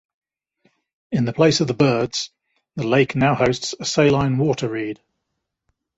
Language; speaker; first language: English; native; English